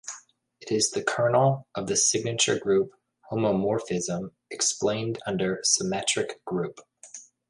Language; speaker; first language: English; native; English